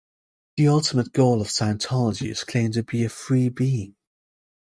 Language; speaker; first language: English; native; English